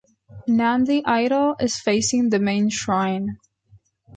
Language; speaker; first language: English; non-native, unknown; Spanish